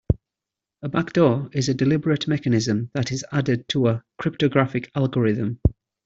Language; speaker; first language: English; native; English